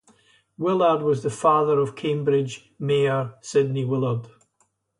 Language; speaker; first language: English; native; English